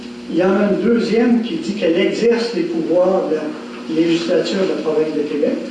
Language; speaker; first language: French; native; French